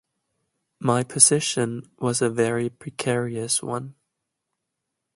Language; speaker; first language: English; non-native, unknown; German